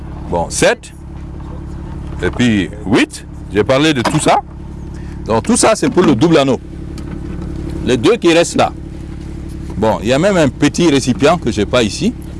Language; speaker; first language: French; non-native, local second language; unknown